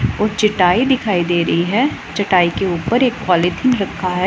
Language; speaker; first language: Hindi; non-native, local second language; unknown